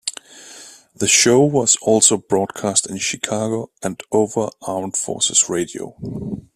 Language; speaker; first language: English; native; English